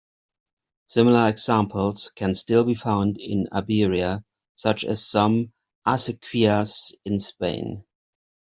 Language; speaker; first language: English; native; English